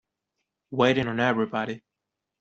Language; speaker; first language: English; non-native, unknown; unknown